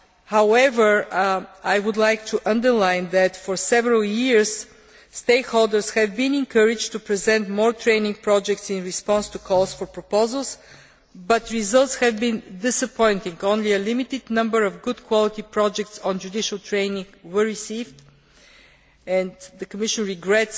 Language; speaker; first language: English; non-native, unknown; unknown